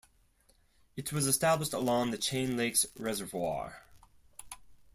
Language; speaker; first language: English; non-native, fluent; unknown